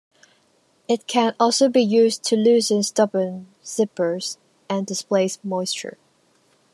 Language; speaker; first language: English; non-native, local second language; Cantonese